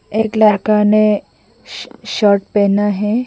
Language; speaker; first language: Hindi; non-native, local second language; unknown